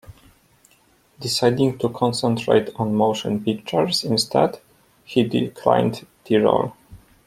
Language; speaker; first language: English; non-native, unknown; Polish